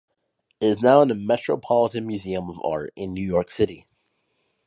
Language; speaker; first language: English; native; English